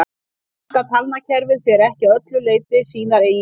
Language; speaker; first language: Icelandic; native; Icelandic